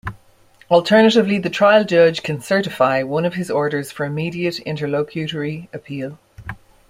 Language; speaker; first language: English; native; English